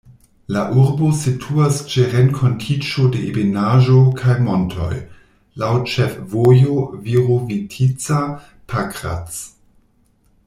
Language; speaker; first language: Esperanto; non-native, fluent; German